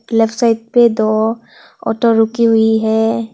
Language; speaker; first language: Hindi; non-native, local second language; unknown